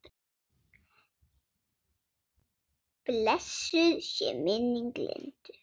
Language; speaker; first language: Icelandic; non-native, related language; Swedish